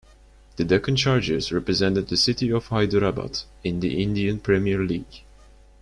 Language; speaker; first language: English; non-native, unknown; Turkish